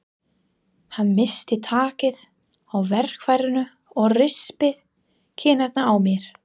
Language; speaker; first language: Icelandic; non-native, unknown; English